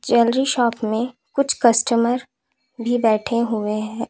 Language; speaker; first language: Hindi; native; Hindi